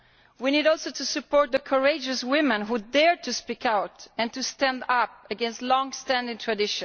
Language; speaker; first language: English; non-native, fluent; Italian